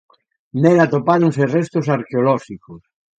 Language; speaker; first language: Galician; native; Galician